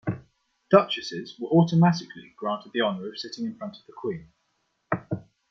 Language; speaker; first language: English; non-native, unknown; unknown